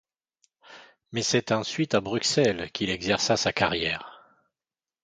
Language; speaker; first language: French; native; French